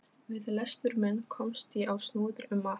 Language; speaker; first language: Icelandic; non-native, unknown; Polish